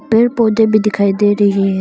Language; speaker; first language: Hindi; non-native, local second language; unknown